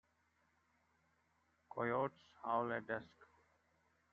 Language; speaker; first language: English; non-native, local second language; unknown